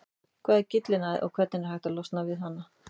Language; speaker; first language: Icelandic; native; Icelandic